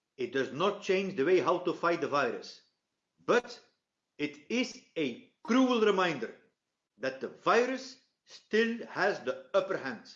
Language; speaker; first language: English; non-native, fluent; Dutch